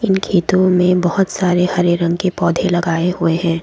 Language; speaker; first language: Hindi; non-native, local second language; Assamese